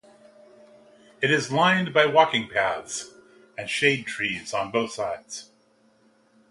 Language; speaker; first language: English; native; English